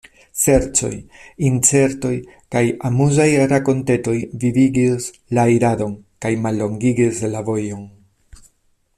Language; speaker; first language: Esperanto; non-native, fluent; Spanish